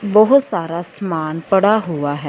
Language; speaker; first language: Hindi; non-native, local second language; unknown